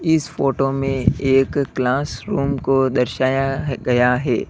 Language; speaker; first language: Hindi; native; Hindi